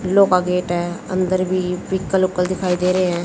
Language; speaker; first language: Hindi; native; Hindi